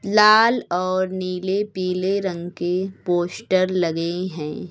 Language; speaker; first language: Hindi; native; Hindi